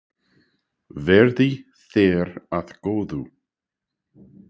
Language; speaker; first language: Icelandic; non-native, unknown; English